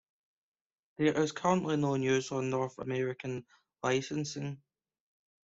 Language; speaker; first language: English; native; English